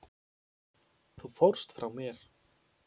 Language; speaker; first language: Icelandic; non-native, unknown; Polish